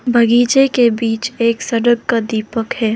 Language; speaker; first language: Hindi; non-native, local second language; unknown